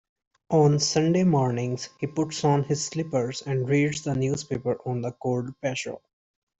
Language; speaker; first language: English; non-native, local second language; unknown